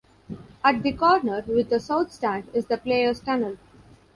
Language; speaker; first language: English; non-native, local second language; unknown